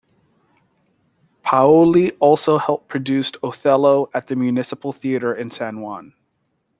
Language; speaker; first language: English; native; English